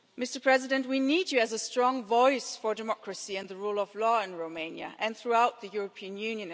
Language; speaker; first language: English; non-native, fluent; German